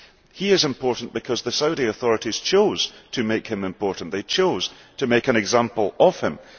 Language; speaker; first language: English; early bilingual, heritage; English